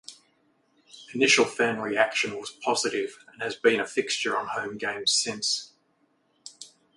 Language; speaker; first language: English; native; English